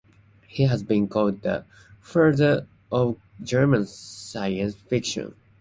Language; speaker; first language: English; non-native, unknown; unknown